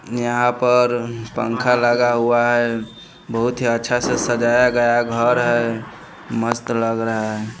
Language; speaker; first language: Hindi; non-native, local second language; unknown